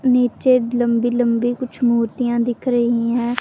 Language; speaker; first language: Hindi; non-native, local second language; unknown